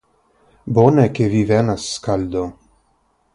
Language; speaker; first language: Esperanto; non-native, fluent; Russian